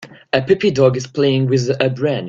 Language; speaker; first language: English; non-native, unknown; French